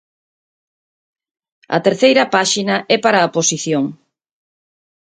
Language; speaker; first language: Galician; native; Galician